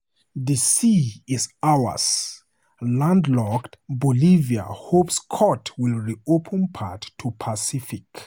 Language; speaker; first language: English; non-native, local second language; Hausa